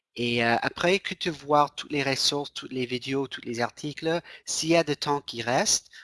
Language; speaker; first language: French; non-native, fluent; English